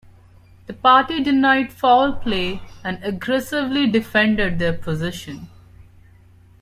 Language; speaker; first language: English; non-native, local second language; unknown